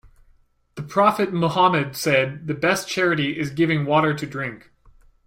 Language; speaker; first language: English; native; English